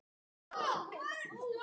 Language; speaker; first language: Icelandic; native; Icelandic